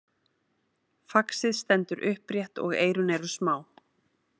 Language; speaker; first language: Icelandic; native; Icelandic